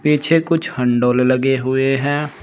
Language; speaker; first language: Hindi; native; Hindi